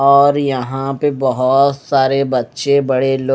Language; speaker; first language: Hindi; non-native, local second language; Punjabi